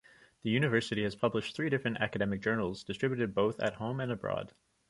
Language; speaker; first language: English; native; English